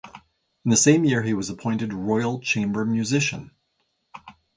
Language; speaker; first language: English; native; English